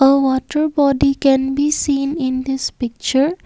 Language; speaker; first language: English; non-native, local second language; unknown